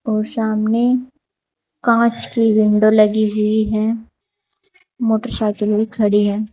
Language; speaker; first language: Hindi; native; Hindi